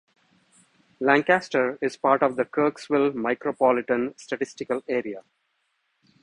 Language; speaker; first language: English; non-native, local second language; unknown